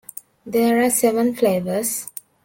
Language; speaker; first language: English; non-native, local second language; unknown